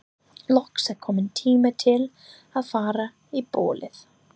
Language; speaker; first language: Icelandic; non-native, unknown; English